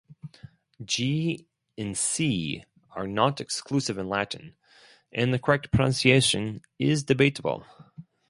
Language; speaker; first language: English; non-native, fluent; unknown